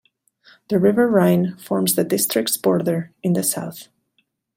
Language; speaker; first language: English; non-native, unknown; Catalan